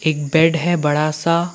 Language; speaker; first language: Hindi; early bilingual, other home language; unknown